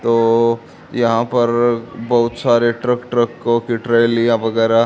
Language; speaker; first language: Hindi; native; Hindi